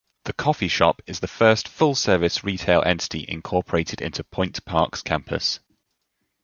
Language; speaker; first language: English; native; English